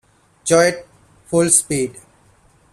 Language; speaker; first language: English; non-native, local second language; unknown